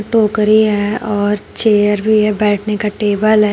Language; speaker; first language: Hindi; native; Hindi